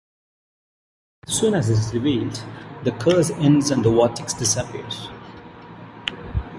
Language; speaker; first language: English; non-native, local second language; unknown